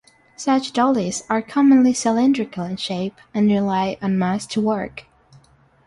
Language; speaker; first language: English; non-native, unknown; Russian